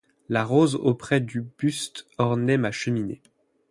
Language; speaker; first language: French; native; French